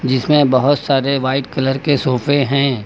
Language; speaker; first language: Hindi; native; Hindi